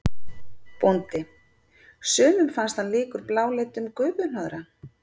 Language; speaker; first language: Icelandic; native; Icelandic